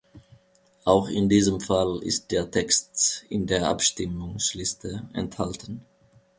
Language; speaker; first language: German; non-native, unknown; Finnish